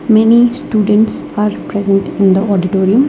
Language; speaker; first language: English; non-native, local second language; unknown